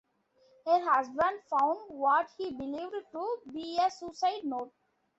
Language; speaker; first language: English; non-native, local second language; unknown